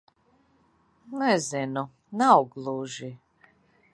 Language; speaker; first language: Latvian; early bilingual, heritage; Latvian